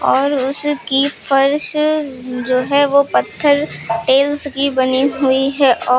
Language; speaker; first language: Hindi; native; Hindi